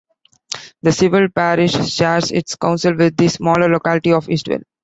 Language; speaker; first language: English; non-native, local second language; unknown